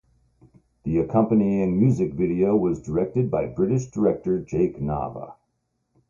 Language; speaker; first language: English; native; English